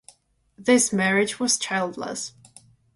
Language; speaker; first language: English; non-native, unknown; Czech